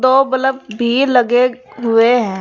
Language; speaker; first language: Hindi; native; Hindi